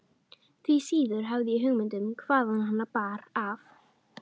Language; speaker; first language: Icelandic; native; Icelandic